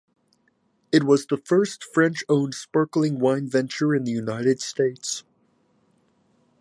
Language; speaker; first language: English; native; English